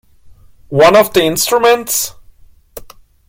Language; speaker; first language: English; non-native, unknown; German